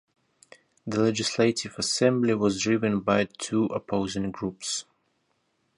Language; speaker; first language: English; non-native, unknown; Russian